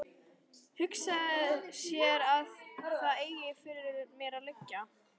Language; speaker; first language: Icelandic; native; Icelandic